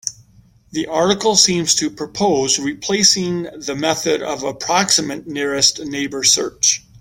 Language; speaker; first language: English; native; English